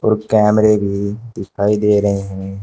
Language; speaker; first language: Hindi; native; Hindi